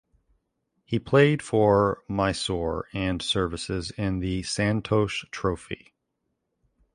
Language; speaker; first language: English; native; English